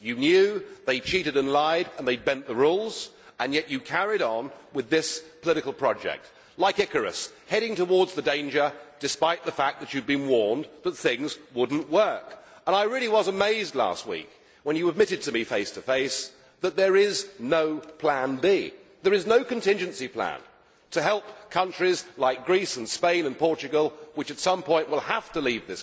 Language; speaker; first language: English; native; English